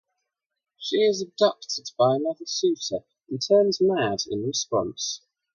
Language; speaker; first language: English; native; English